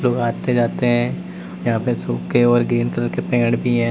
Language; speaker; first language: Hindi; native; Hindi